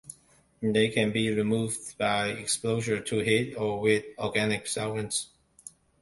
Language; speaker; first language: English; non-native, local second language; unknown